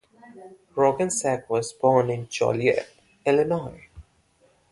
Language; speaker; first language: English; non-native, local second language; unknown